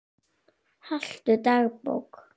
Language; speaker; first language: Icelandic; native; Icelandic